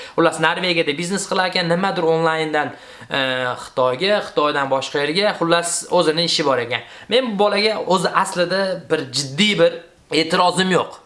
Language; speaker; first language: Uzbek; native; Uzbek